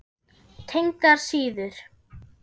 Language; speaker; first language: Icelandic; non-native, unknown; German